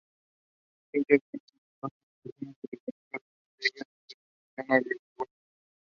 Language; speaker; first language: English; non-native, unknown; Spanish